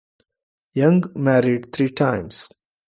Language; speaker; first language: English; non-native, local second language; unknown